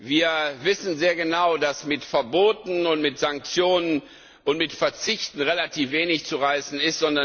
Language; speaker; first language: German; non-native, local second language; Luxembourgish